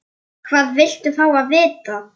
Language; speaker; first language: Icelandic; non-native, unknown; Polish